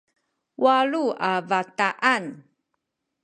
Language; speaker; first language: Sakizaya; non-native, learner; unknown